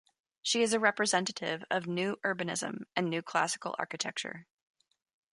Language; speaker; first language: English; native; English